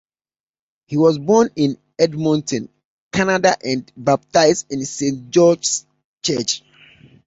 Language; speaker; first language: English; native; English